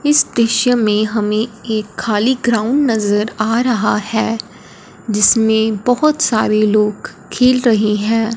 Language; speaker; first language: Hindi; non-native, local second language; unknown